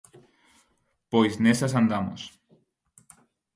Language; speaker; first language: Galician; non-native, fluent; Spanish